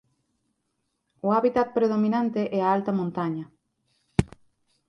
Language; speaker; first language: Galician; native; Galician